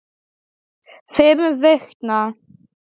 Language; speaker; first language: Icelandic; non-native, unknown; Polish